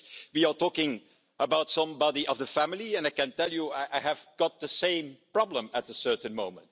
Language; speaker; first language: English; non-native, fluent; Dutch